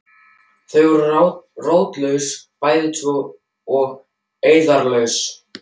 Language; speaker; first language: Icelandic; non-native, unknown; German